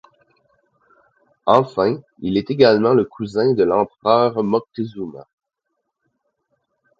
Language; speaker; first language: French; native; French